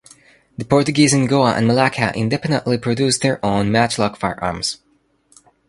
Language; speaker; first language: English; non-native, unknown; Spanish